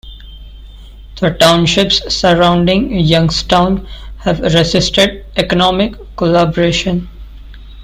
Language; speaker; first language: English; non-native, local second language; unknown